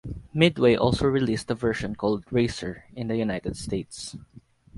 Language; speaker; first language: English; non-native, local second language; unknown